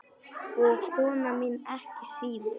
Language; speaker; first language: Icelandic; non-native, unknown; Polish